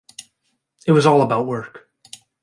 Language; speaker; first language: English; native; English